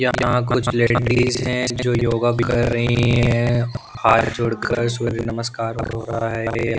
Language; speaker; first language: Hindi; non-native, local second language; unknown